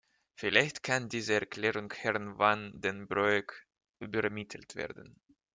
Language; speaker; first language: German; non-native, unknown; Russian